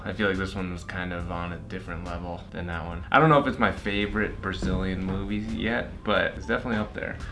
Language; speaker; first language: English; native; English